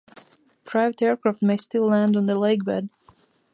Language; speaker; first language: English; non-native, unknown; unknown